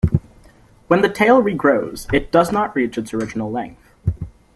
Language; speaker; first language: English; native; English